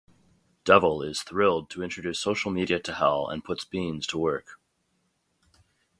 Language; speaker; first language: English; native; English